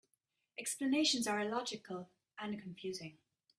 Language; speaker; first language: English; native; English